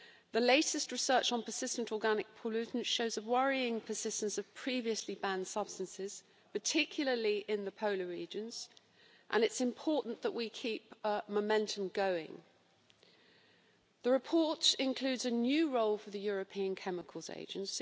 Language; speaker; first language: English; native; English